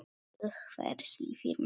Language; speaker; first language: Icelandic; non-native, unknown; Polish